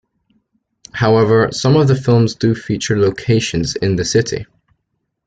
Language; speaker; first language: English; native; English